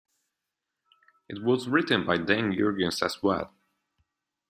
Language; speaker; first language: English; non-native, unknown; Italian